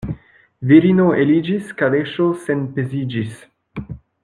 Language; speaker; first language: Esperanto; non-native, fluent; French